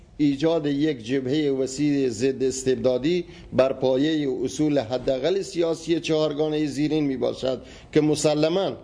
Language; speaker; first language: Persian; non-native, local second language; Baluchi